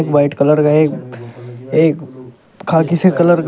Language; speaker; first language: Hindi; native; Hindi